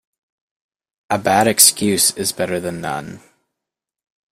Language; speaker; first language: English; native; English